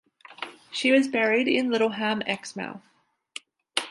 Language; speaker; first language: English; native; English